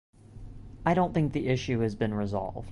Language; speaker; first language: English; native; English